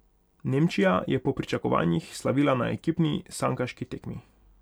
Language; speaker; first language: Slovenian; non-native, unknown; Hungarian